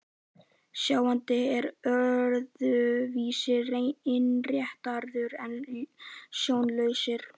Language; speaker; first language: Icelandic; native; Icelandic